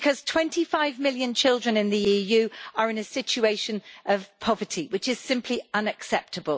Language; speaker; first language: English; native; English